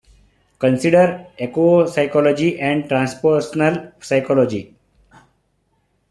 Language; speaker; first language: English; non-native, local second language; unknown